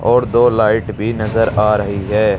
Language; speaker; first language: Hindi; native; Hindi